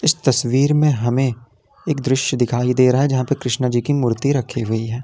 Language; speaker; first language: Hindi; native; Hindi